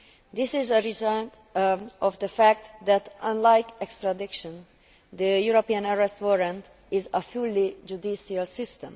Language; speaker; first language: English; non-native, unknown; Hungarian